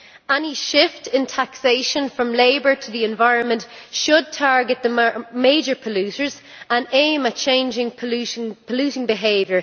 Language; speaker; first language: English; native; English